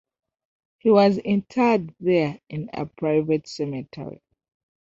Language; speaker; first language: English; non-native, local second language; Ganda